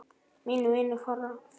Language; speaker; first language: Icelandic; native; Icelandic